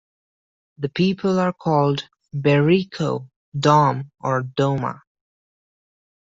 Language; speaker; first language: English; non-native, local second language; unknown